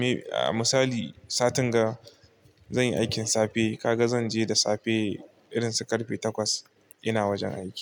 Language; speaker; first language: Hausa; non-native, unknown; Igbo